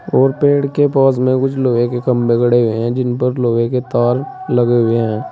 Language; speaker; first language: Hindi; native; Hindi